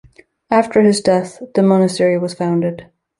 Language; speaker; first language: English; native; English